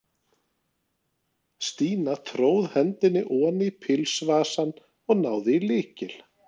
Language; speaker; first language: Icelandic; non-native, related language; Norwegian